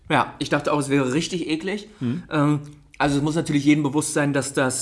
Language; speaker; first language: German; native; German